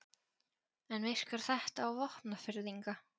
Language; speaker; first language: Icelandic; non-native, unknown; Polish